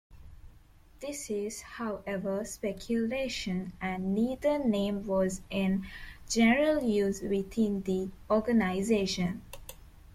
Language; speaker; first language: English; non-native, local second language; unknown